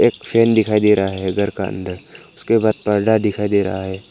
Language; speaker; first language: Hindi; non-native, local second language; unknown